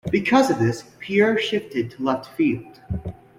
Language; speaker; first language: English; native; English